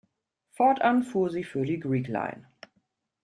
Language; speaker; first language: German; native; German